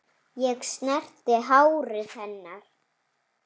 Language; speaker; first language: Icelandic; native; Icelandic